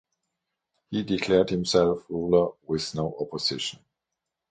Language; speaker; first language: English; non-native, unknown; German